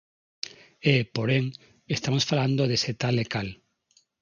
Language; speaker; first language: Galician; non-native, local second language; Spanish